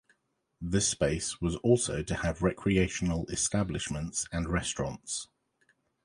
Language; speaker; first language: English; native; English